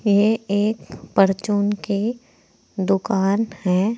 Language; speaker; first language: Hindi; native; Hindi